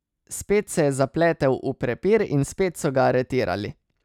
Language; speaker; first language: Slovenian; native; Slovenian